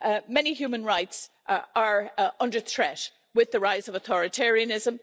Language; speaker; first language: English; native; English